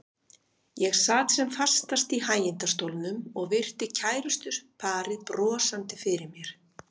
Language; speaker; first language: Icelandic; native; Icelandic